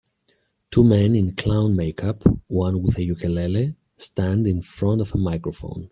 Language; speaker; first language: English; native; English